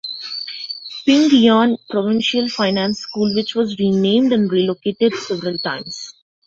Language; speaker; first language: English; non-native, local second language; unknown